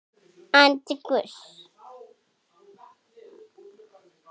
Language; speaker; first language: Icelandic; non-native, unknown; English